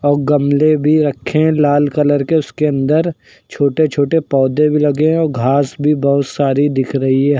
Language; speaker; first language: Hindi; native; Hindi